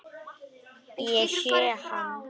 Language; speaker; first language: Icelandic; non-native, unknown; Polish